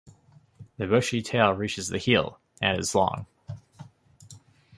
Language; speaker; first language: English; native; English